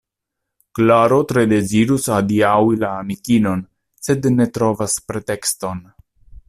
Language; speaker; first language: Esperanto; non-native, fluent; Italian